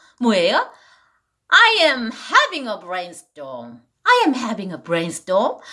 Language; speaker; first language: English; non-native, learner; Korean